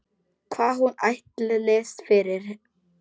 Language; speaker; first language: Icelandic; non-native, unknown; Polish